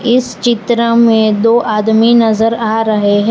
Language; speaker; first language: Hindi; non-native, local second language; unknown